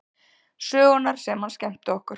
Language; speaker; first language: Icelandic; native; Icelandic